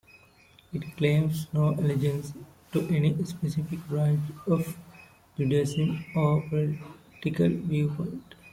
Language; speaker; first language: English; non-native, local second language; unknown